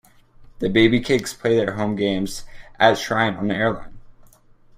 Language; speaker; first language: English; native; English